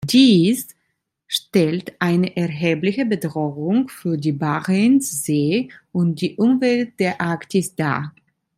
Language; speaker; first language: German; non-native, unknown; Italian